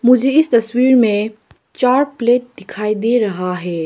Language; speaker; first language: Hindi; non-native, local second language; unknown